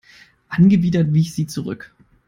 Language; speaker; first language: English; non-native, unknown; German